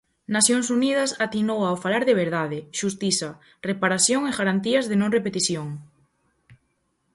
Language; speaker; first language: Galician; native; Galician